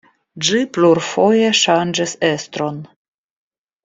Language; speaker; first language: Esperanto; non-native, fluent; Russian